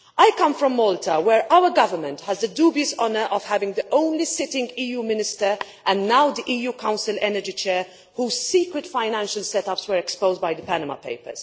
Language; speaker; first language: English; non-native, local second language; Maltese